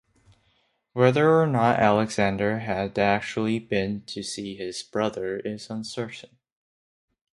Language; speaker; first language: English; non-native, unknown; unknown